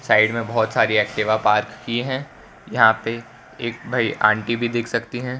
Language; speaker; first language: Hindi; non-native, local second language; Gujarati